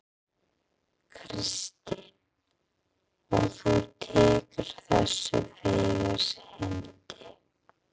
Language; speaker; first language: Icelandic; non-native, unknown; English